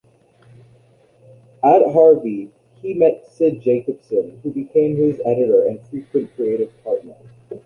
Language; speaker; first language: English; native; English